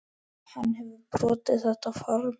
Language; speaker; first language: Icelandic; native; Icelandic